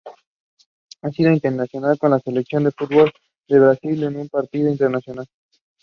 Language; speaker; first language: English; non-native, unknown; Spanish